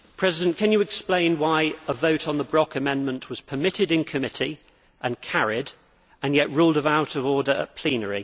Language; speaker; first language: English; native; English